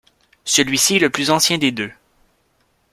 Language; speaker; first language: French; native; French